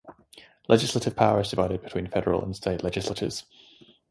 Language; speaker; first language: English; native; English